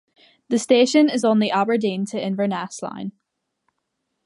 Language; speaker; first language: English; native; English